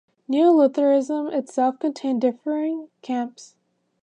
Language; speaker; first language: English; native; English